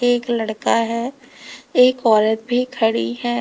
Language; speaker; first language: Hindi; native; Hindi